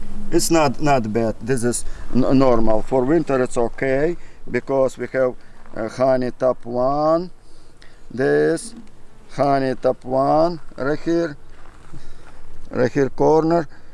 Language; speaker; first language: English; non-native, learner; Russian